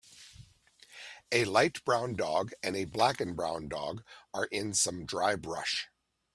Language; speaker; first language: English; native; English